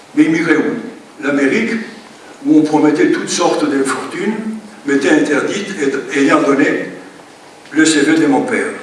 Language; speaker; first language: French; non-native, fluent; Greek